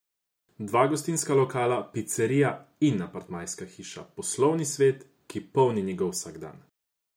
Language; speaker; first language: Slovenian; non-native, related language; Croatian